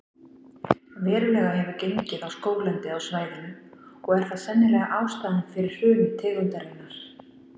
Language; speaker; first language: Icelandic; native; Icelandic